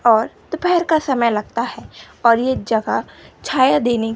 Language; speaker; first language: Hindi; non-native, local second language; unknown